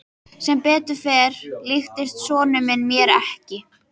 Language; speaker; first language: Icelandic; native; Icelandic